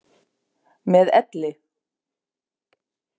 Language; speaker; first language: Icelandic; native; Icelandic